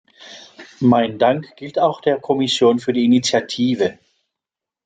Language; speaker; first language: German; non-native, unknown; French